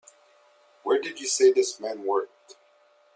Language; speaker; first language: English; native; English